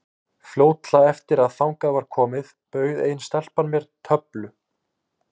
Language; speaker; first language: Icelandic; native; Icelandic